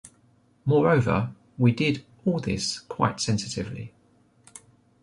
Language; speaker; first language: English; native; English